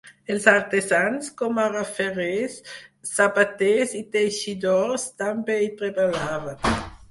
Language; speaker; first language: Catalan; non-native, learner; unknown